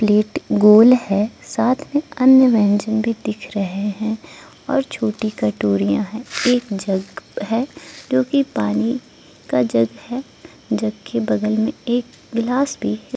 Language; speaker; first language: Hindi; non-native, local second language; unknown